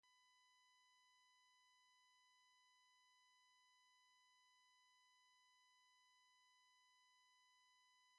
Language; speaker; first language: English; native; English